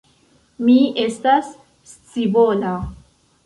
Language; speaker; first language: Esperanto; non-native, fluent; Central Kurdish